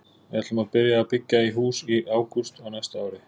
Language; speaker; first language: Icelandic; native; Icelandic